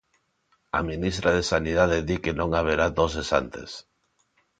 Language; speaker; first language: Galician; non-native, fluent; Spanish